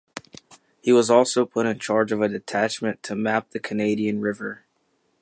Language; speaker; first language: English; native; English